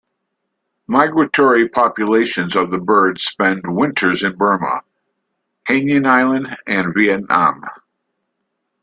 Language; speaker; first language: English; native; English